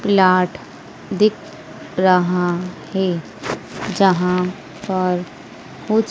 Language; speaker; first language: Hindi; native; Hindi